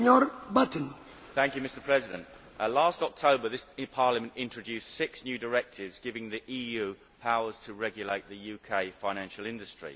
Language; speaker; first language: English; native; English